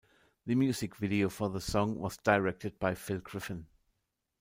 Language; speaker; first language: English; non-native, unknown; German